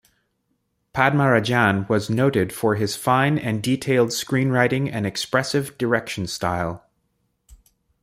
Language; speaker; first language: English; native; English